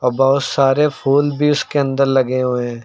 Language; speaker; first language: Hindi; native; Hindi